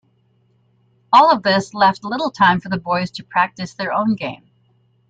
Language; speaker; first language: English; native; English